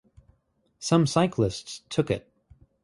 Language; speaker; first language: English; native; English